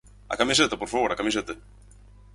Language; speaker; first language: Galician; native; Galician